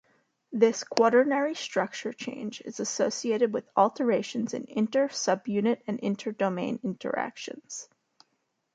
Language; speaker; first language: English; native; English